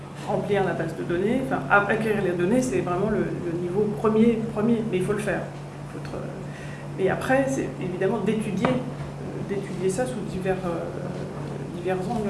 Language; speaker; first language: French; native; French